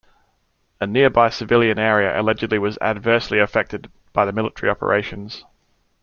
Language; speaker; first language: English; native; English